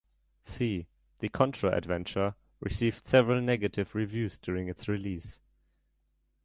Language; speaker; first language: English; non-native, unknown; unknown